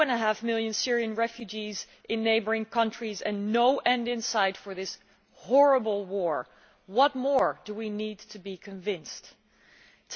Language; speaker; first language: English; non-native, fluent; Dutch